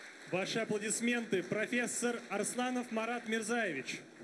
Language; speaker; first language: Russian; native; Russian